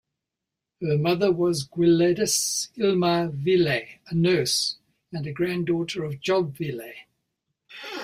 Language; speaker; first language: English; native; English